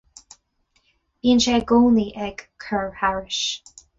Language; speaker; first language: Irish; non-native, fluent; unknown